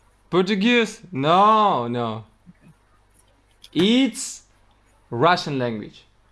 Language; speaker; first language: English; non-native, fluent; Russian